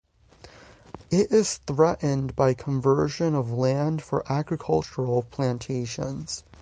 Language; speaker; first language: English; native; English